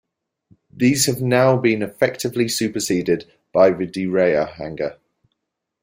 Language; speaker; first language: English; native; English